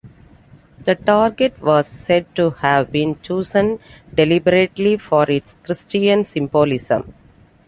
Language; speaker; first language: English; non-native, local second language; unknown